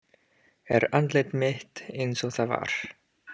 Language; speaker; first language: Icelandic; non-native, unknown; English